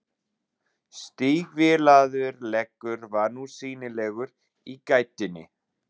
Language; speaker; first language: Icelandic; non-native, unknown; German